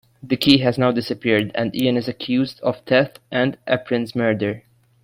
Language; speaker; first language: English; non-native, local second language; Maltese